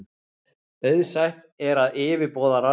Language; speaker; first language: Icelandic; native; Icelandic